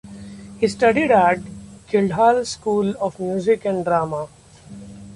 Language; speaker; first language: English; non-native, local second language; Marathi